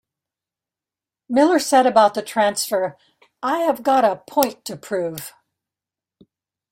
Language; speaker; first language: English; native; English